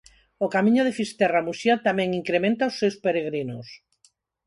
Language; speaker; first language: Galician; non-native, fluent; Spanish